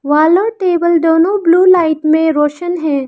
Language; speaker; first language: Hindi; non-native, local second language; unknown